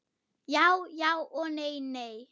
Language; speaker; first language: Icelandic; non-native, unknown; German